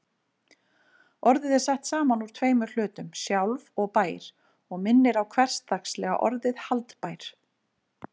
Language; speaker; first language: Icelandic; native; Icelandic